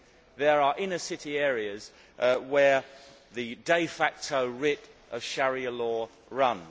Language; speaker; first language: English; native; English